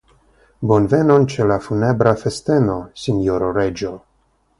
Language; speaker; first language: Esperanto; non-native, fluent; Russian